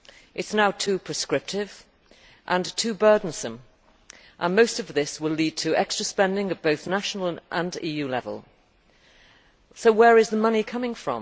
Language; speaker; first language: English; native; English